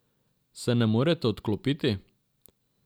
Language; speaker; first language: Slovenian; non-native, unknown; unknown